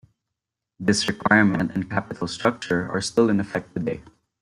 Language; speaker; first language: English; non-native, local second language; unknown